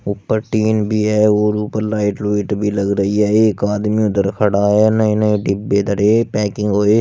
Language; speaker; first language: Hindi; native; Hindi